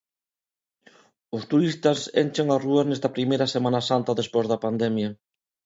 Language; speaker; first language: Galician; non-native, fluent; Spanish